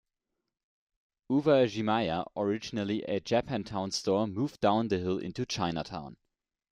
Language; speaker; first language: English; non-native, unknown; German